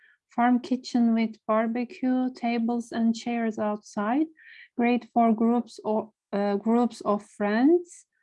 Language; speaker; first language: English; non-native, learner; Turkish